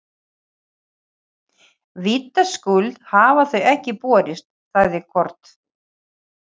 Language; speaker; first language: Icelandic; non-native, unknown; Ukrainian